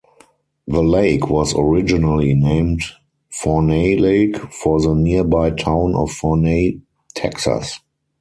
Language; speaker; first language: English; non-native, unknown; German